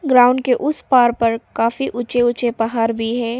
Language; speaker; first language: Hindi; early bilingual, other home language; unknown